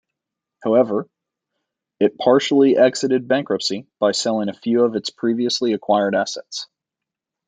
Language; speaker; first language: English; native; English